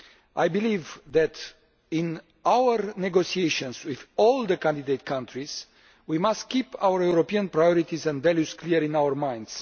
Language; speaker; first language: English; non-native, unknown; Romanian